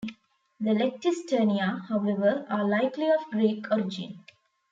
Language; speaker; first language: English; non-native, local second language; Tamil